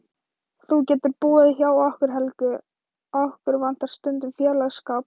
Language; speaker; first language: Icelandic; non-native, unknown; Thai